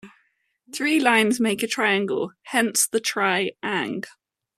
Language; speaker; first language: English; native; English